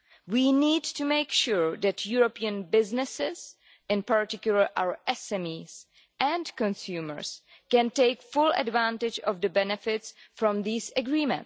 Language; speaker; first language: English; non-native, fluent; Czech